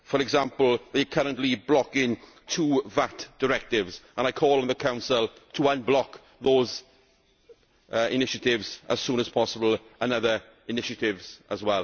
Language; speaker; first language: English; native; English